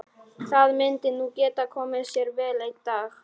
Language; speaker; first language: Icelandic; non-native, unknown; Polish